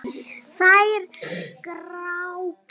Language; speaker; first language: Icelandic; native; Icelandic